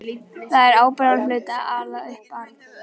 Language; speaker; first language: Icelandic; native; Icelandic